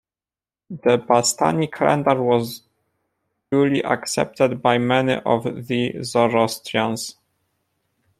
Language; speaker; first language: English; non-native, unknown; Polish